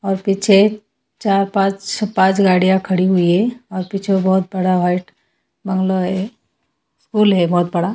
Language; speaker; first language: Hindi; native; Hindi